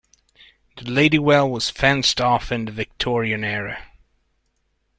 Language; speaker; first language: English; non-native, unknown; Hungarian